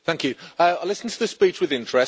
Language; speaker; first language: English; native; English